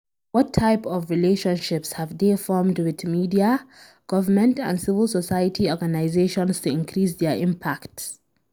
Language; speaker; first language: English; non-native, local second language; Hausa